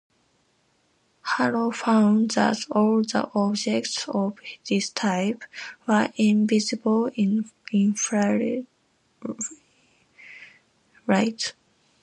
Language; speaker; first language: English; non-native, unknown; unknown